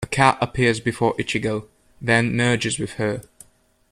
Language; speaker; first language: English; native; English